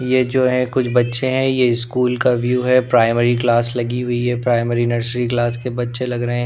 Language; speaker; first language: Hindi; non-native, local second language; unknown